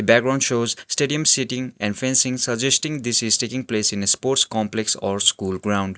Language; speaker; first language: English; non-native, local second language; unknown